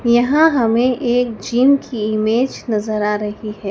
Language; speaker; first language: Hindi; native; Hindi